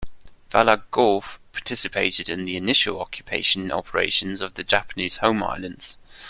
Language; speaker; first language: English; non-native, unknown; German